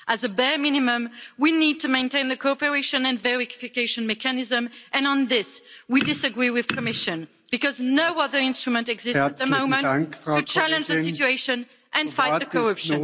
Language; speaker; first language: English; non-native, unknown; French